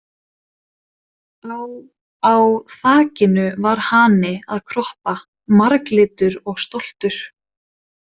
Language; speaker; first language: Icelandic; non-native, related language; Swedish